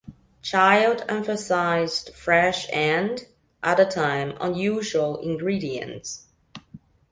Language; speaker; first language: English; non-native, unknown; Chinese